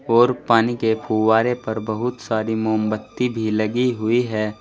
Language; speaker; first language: Hindi; native; Hindi